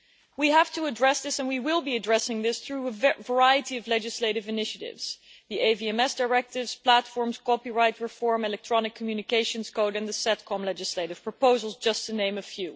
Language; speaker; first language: English; non-native, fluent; Dutch